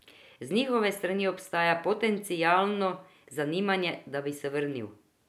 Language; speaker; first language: Slovenian; non-native, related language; Croatian